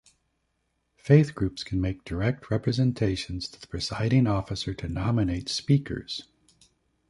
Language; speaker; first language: English; native; English